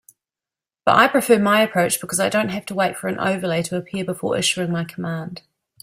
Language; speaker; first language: English; native; English